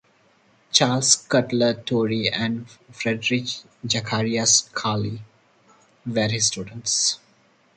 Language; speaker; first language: English; non-native, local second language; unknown